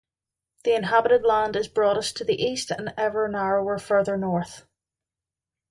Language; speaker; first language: English; native; English